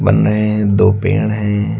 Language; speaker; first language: Hindi; native; Hindi